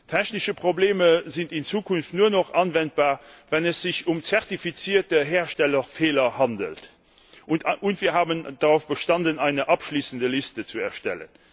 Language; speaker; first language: German; non-native, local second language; Luxembourgish